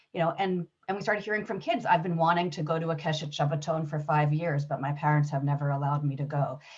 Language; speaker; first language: English; early bilingual, other home language; Hebrew